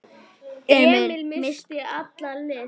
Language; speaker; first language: Icelandic; native; Icelandic